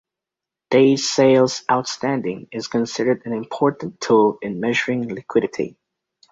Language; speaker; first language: English; native; English